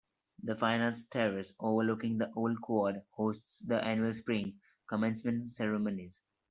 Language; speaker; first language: English; non-native, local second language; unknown